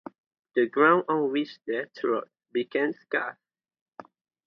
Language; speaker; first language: English; non-native, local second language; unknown